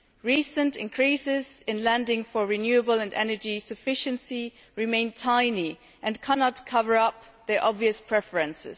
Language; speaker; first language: English; non-native, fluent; German